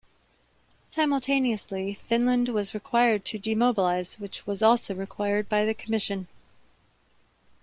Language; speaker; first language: English; native; English